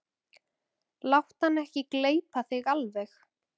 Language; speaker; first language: Icelandic; native; Icelandic